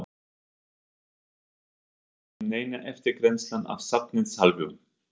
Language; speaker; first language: Icelandic; non-native, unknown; German